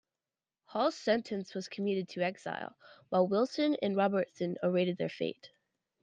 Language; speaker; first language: English; native; English